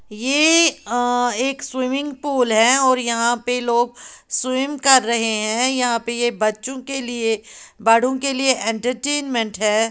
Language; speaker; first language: Hindi; native; Hindi